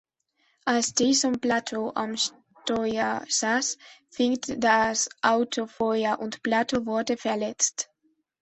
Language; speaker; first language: German; non-native, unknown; Spanish